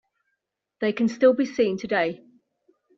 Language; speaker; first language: English; native; English